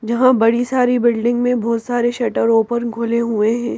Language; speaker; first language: Hindi; native; Hindi